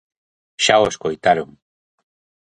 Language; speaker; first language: Galician; native; Galician